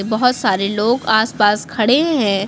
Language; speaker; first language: Hindi; native; Hindi